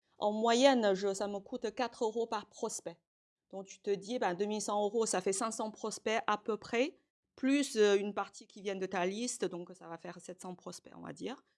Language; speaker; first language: French; non-native, fluent; Chinese